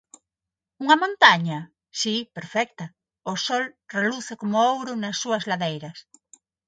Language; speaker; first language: Galician; non-native, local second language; Spanish